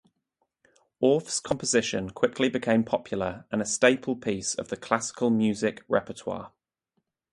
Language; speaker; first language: English; native; English